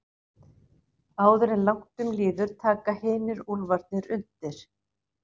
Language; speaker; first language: Icelandic; native; Icelandic